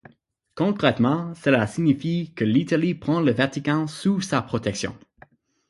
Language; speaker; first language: French; non-native, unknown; English